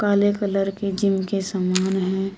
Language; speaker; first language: Hindi; native; Hindi